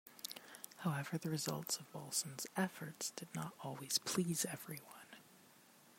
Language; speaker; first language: English; non-native, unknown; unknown